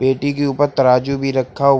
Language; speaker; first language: Hindi; native; Hindi